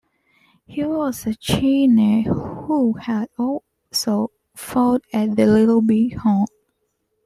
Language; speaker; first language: English; non-native, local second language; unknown